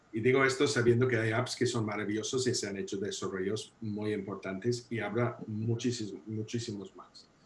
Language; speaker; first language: Spanish; non-native, fluent; English